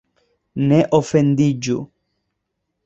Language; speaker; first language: Esperanto; non-native, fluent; Spanish